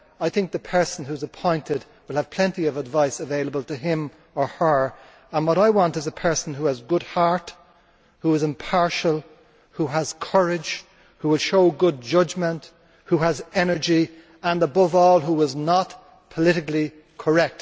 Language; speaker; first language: English; native; English